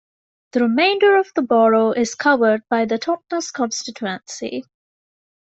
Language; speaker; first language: English; native; English